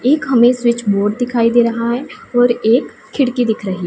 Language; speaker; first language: Hindi; non-native, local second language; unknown